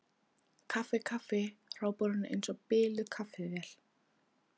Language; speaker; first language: Icelandic; non-native, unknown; Polish